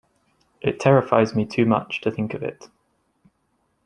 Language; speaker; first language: English; native; English